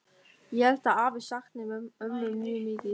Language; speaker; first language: Icelandic; non-native, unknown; German